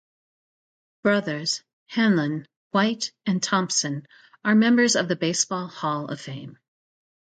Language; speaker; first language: English; native; English